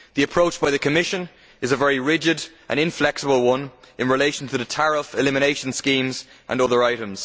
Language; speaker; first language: English; native; English